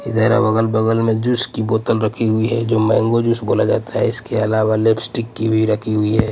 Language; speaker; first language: Hindi; non-native, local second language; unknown